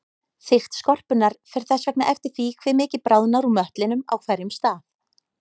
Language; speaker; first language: Icelandic; native; Icelandic